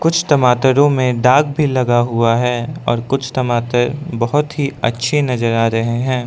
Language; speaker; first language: Hindi; non-native, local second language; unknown